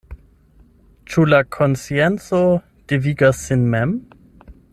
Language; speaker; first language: Esperanto; non-native, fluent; German